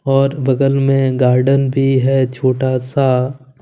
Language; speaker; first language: Hindi; non-native, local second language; Punjabi